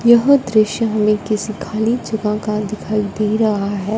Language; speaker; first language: Hindi; non-native, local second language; Punjabi